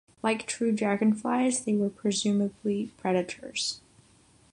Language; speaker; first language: English; non-native, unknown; Catalan